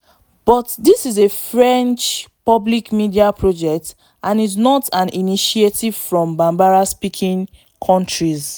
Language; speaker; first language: English; non-native, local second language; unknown